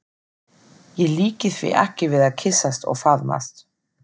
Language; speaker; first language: Icelandic; non-native, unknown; German